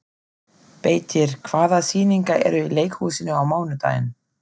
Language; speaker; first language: Icelandic; non-native, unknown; German